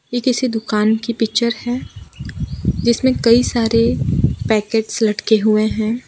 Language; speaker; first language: Hindi; non-native, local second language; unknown